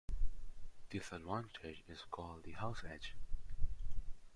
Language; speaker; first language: English; non-native, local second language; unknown